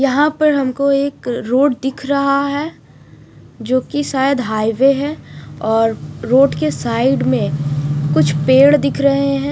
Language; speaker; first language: Hindi; non-native, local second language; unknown